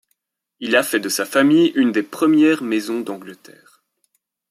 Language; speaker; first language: French; native; French